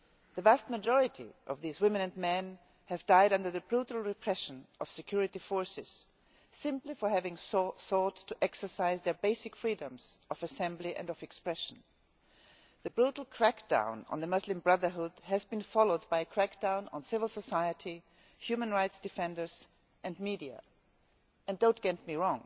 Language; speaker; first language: English; non-native, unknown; German